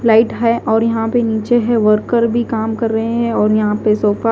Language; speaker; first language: Hindi; non-native, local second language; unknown